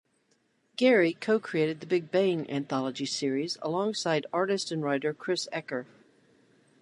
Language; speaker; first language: English; native; English